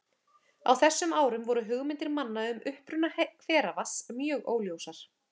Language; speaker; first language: Icelandic; native; Icelandic